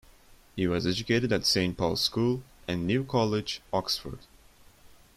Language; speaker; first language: English; non-native, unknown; Turkish